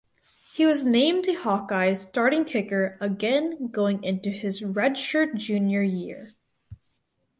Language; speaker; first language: English; native; English